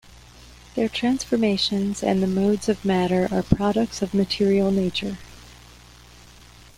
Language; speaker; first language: English; native; English